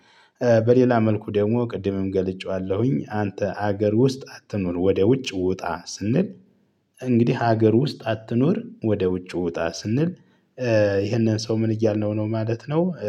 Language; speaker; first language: Amharic; native; Amharic